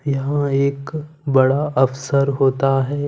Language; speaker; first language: Hindi; non-native, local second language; Punjabi